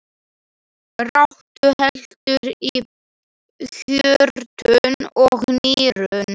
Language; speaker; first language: Icelandic; non-native, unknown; Slovak